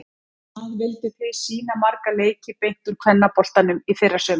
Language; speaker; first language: Icelandic; native; Icelandic